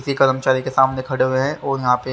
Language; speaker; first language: Hindi; native; Hindi